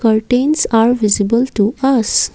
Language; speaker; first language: English; non-native, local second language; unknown